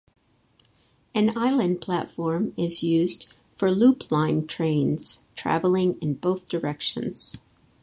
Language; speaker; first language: English; native; English